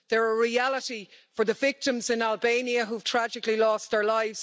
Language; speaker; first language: English; native; English